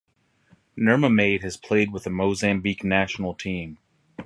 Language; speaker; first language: English; native; English